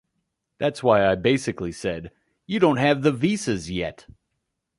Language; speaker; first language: English; native; English